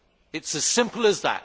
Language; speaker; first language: English; native; English